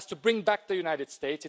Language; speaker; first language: English; non-native, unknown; Hungarian